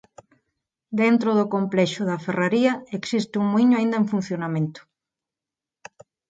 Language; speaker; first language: Galician; non-native, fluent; Spanish